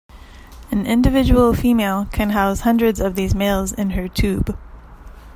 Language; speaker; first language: English; native; English